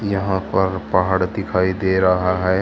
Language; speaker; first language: Hindi; native; Hindi